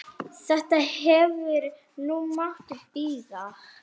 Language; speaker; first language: Icelandic; non-native, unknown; Arabic